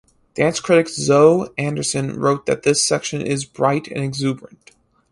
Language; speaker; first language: English; native; English